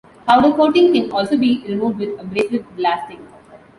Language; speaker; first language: English; non-native, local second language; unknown